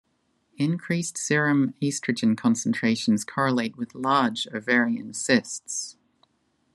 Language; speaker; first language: English; native; English